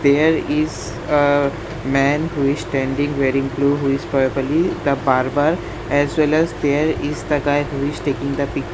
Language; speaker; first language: English; non-native, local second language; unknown